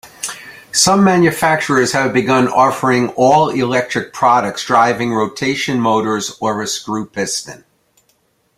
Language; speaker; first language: English; native; English